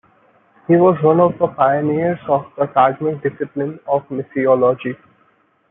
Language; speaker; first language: English; non-native, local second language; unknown